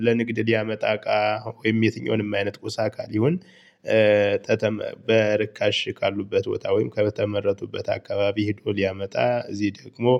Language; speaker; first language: Amharic; native; Amharic